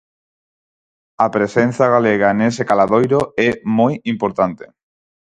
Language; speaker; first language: Galician; non-native, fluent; Spanish